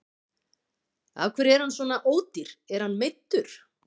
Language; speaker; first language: Icelandic; native; Icelandic